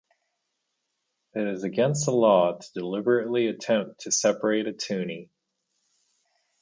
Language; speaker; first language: English; native; English